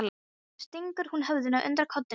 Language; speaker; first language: Icelandic; non-native, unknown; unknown